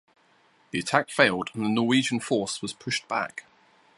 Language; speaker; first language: English; native; English